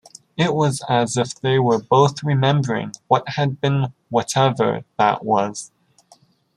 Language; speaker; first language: English; native; English